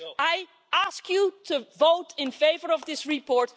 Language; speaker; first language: English; non-native, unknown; Dutch